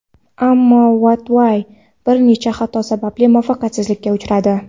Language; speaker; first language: Uzbek; non-native, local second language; Kara-Kalpak